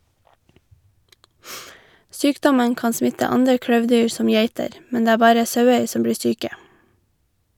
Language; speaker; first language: Norwegian; native; Norwegian